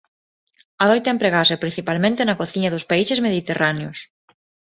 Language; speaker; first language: Galician; non-native, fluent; Spanish